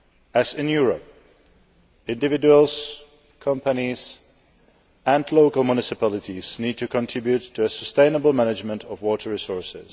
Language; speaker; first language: English; non-native, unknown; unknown